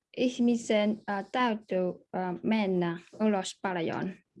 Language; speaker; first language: Finnish; non-native, learner; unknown